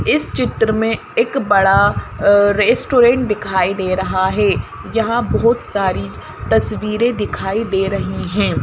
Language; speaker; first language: Hindi; native; Hindi